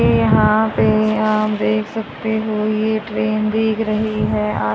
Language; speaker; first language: Hindi; native; Hindi